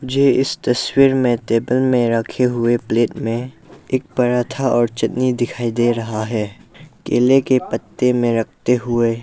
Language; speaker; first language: Hindi; non-native, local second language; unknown